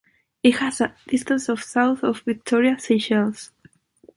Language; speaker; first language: English; non-native, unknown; Spanish